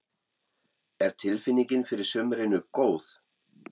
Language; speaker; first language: Icelandic; non-native, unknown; German